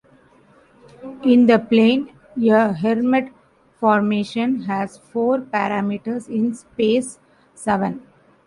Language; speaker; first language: English; non-native, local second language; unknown